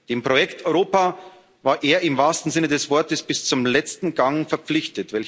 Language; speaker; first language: German; native; German